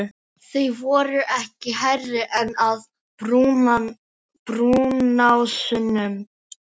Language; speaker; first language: Icelandic; non-native, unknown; Filipino